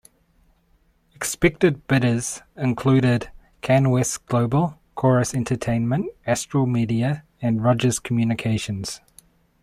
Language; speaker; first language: English; native; English